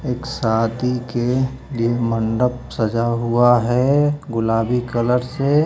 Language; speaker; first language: Hindi; native; Hindi